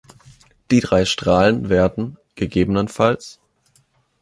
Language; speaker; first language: German; native; German